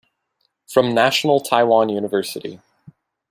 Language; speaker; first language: English; native; English